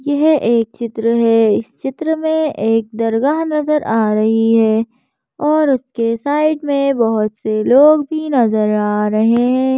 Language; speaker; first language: Hindi; native; Hindi